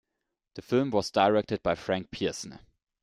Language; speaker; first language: English; non-native, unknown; German